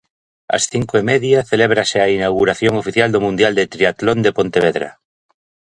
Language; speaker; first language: Galician; native; Galician